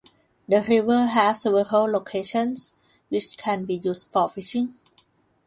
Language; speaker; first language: English; non-native, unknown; Thai